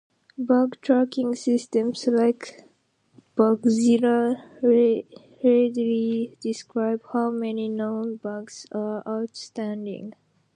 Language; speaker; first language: English; non-native, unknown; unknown